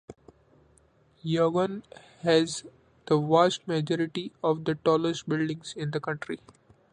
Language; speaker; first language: English; non-native, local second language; Marathi